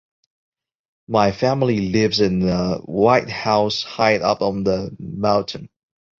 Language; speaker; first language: English; non-native, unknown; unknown